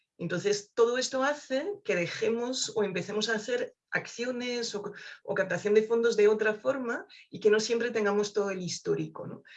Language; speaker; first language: Spanish; non-native, fluent; French